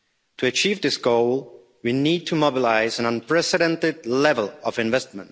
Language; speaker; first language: English; non-native, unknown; Czech